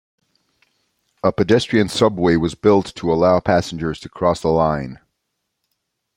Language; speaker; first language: English; native; English